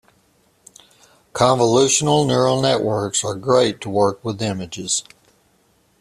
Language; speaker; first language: English; native; English